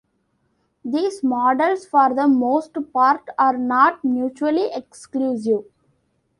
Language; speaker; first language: English; non-native, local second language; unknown